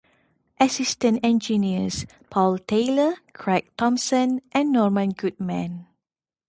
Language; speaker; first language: English; non-native, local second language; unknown